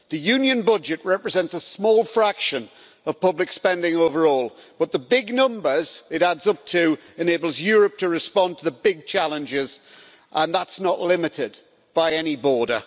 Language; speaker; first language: English; native; English